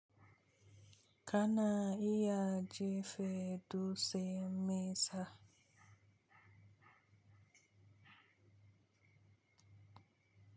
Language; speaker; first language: Hausa; native; Hausa